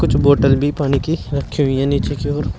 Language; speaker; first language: Hindi; native; Hindi